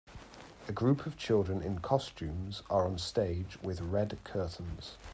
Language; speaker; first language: English; native; English